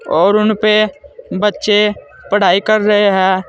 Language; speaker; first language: Hindi; native; Hindi